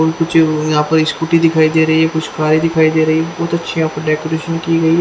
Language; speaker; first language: Hindi; native; Hindi